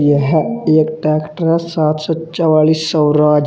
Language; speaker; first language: Hindi; native; Hindi